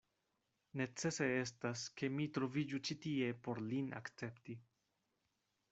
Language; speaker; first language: Esperanto; non-native, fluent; Spanish